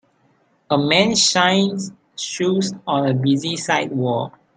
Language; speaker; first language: English; non-native, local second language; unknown